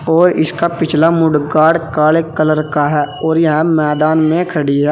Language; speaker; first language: Hindi; native; Hindi